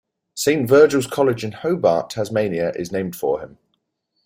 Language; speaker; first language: English; native; English